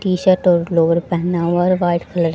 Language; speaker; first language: Hindi; native; Hindi